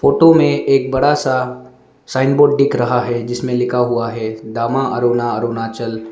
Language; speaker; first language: Hindi; non-native, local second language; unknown